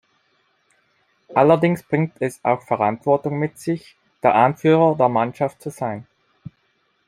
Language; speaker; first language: German; non-native, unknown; Italian